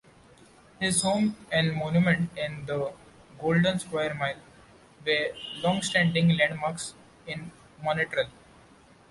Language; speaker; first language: English; non-native, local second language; Marathi